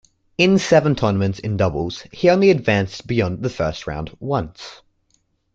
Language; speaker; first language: English; native; English